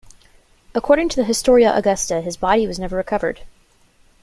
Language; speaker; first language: English; native; English